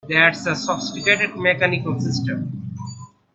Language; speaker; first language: English; non-native, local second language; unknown